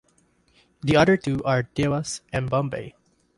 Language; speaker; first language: English; non-native, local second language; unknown